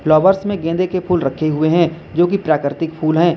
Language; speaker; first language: Hindi; native; Hindi